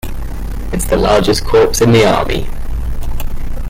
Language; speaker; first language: English; native; English